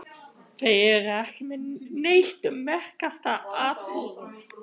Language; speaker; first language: Icelandic; non-native, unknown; German